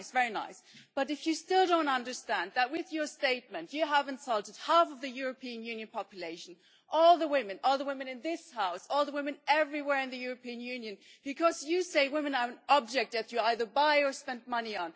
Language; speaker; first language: English; non-native, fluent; German